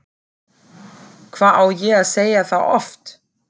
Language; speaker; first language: Icelandic; non-native, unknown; German